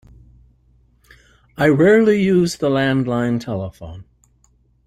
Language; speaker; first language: English; native; English